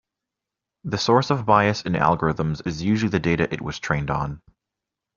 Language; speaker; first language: English; native; English